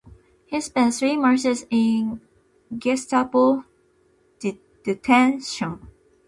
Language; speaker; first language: English; non-native, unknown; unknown